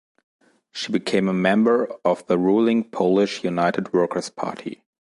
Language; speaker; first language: English; non-native, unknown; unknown